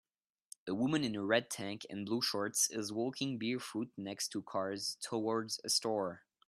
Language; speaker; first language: English; non-native, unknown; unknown